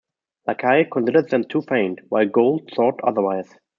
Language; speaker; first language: English; non-native, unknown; German